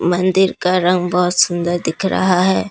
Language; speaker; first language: Hindi; non-native, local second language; Assamese